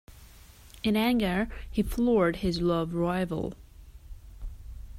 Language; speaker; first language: English; non-native, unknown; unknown